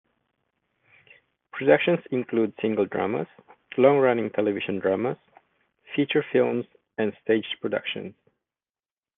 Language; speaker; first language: English; non-native, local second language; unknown